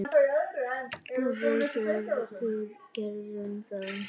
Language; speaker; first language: Icelandic; native; Icelandic